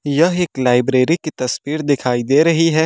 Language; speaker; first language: Hindi; native; Hindi